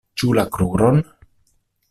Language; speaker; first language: Esperanto; non-native, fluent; Italian